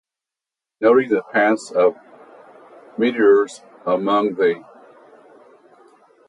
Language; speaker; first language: English; native; English